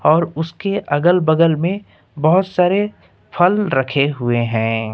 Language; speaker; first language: Hindi; native; Hindi